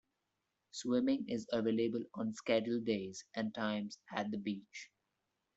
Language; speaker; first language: English; non-native, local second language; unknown